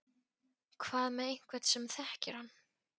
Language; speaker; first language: Icelandic; non-native, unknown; Polish